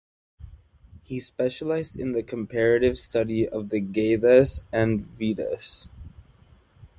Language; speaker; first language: English; non-native, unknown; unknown